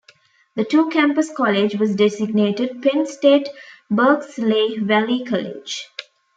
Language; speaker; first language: English; non-native, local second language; Tamil